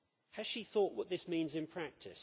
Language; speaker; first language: English; native; English